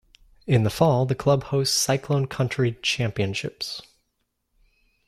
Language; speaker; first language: English; native; English